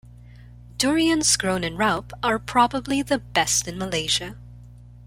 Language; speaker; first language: English; non-native, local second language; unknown